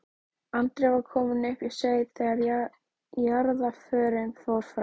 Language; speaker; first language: Icelandic; native; Icelandic